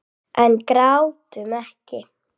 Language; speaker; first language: Icelandic; native; Icelandic